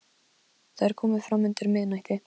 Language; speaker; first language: Icelandic; non-native, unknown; Polish